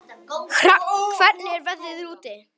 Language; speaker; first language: Icelandic; non-native, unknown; Polish